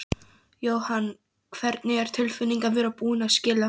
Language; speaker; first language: Icelandic; non-native, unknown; Polish